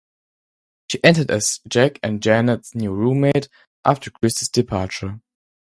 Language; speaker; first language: English; non-native, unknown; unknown